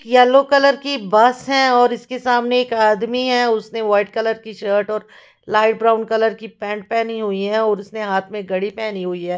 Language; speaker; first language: Hindi; non-native, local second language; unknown